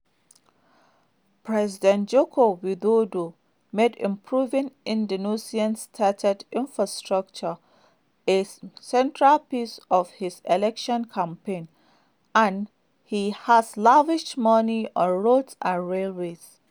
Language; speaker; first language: English; non-native, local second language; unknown